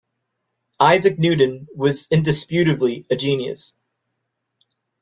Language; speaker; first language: English; native; English